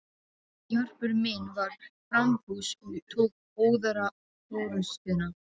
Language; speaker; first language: Icelandic; non-native, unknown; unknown